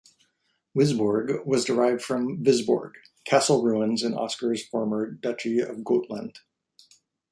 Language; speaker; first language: English; native; English